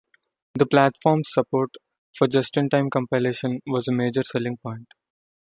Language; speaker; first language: English; non-native, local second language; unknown